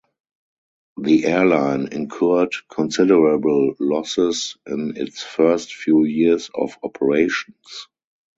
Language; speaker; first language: English; non-native, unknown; German